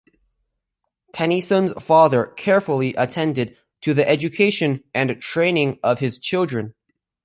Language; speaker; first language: English; native; English